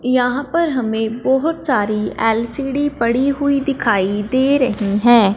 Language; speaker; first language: Hindi; non-native, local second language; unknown